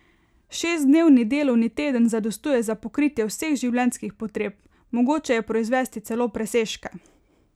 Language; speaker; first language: Slovenian; native; Slovenian